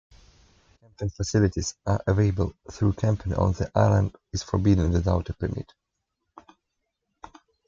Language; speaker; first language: English; non-native, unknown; Russian